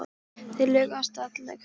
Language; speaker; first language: Icelandic; non-native, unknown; Polish